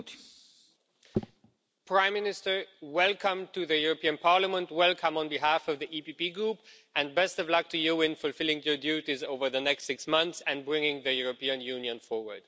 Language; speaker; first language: English; non-native, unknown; Romanian